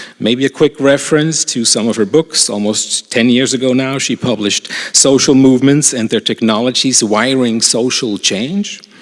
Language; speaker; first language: English; non-native, fluent; German